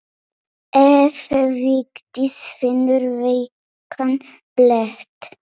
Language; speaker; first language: Icelandic; non-native, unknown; Polish